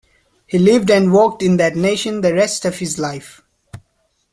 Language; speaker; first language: English; non-native, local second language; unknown